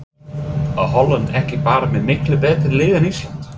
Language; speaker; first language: Icelandic; non-native, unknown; English